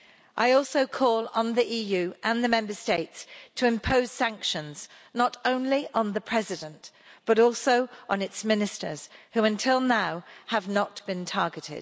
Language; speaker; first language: English; native; English